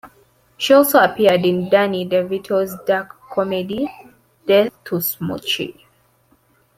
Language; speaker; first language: English; non-native, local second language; Ganda